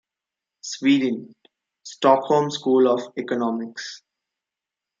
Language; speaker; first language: English; non-native, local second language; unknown